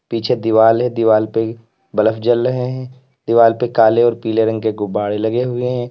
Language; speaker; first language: Hindi; native; Hindi